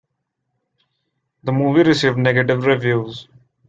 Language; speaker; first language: English; non-native, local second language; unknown